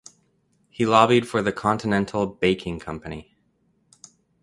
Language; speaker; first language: English; native; English